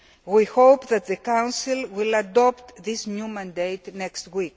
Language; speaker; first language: English; non-native, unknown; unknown